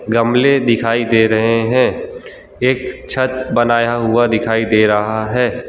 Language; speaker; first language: Hindi; non-native, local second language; Gujarati